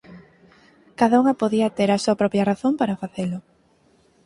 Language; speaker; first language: Galician; native; Galician